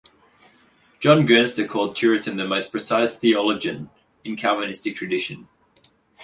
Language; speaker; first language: English; native; English